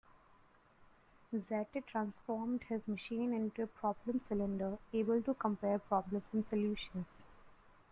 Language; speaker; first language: English; non-native, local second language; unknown